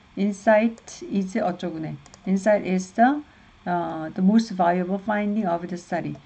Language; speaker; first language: English; non-native, fluent; Korean